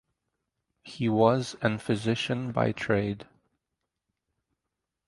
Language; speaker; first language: English; native; English